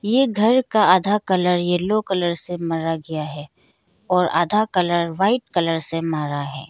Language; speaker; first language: Hindi; non-native, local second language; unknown